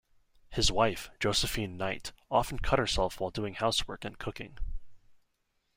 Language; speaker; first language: English; native; English